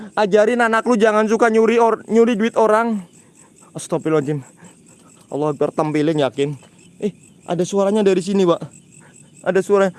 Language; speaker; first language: Indonesian; non-native, local second language; Javanese